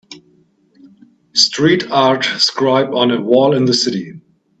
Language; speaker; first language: English; native; English